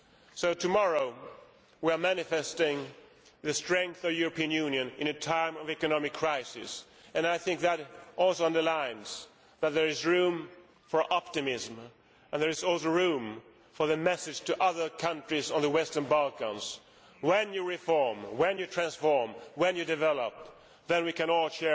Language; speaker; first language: English; non-native, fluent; Swedish